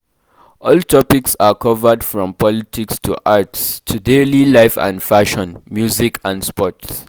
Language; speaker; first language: English; non-native, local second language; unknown